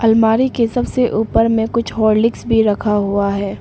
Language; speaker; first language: Hindi; non-native, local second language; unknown